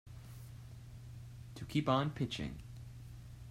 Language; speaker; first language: English; native; English